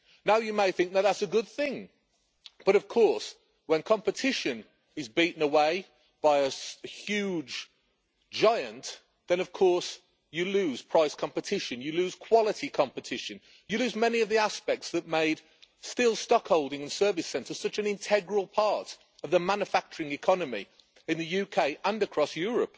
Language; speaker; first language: English; native; English